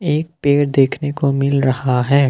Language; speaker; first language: Hindi; non-native, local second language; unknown